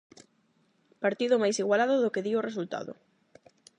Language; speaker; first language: Galician; non-native, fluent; Spanish